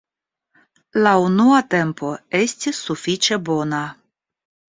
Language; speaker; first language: Esperanto; non-native, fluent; Russian